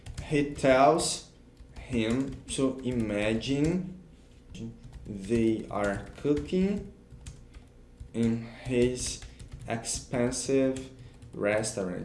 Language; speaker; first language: English; non-native, fluent; Portuguese